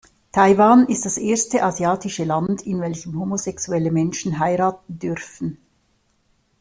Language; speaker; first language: German; native; German